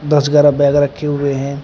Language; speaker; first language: Hindi; native; Hindi